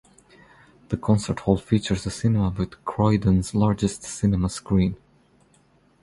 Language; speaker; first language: English; non-native, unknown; Croatian